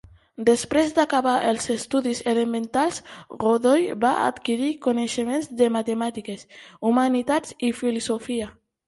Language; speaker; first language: Catalan; non-native, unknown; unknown